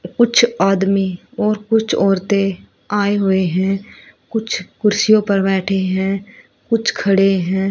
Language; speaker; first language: Hindi; native; Hindi